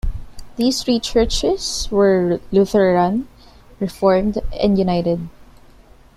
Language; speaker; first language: English; non-native, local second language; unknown